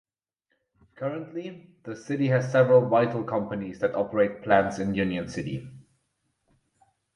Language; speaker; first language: English; non-native, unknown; German